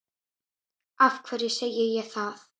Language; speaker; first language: Icelandic; native; Icelandic